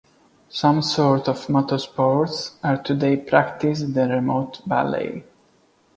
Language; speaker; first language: English; non-native, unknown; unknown